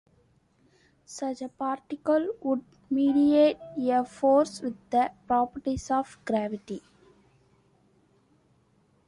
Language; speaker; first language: English; non-native, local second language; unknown